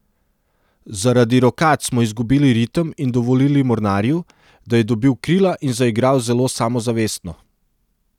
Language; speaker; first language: Slovenian; non-native, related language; Serbian